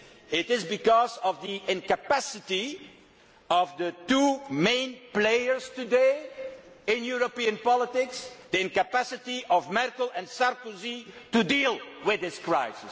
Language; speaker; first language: English; non-native, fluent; Dutch